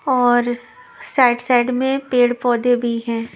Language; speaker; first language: Hindi; non-native, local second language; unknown